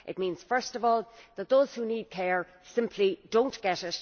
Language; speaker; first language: English; native; English